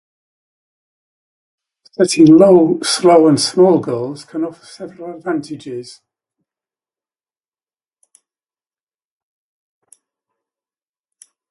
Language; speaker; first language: English; native; English